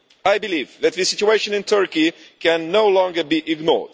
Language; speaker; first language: English; non-native, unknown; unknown